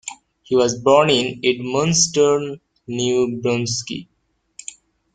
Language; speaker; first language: English; native; English